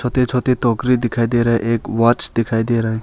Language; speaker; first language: Hindi; non-native, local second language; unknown